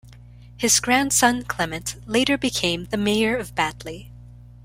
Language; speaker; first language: English; non-native, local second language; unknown